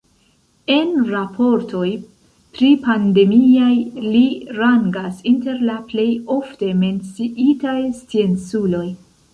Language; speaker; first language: Esperanto; non-native, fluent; Central Kurdish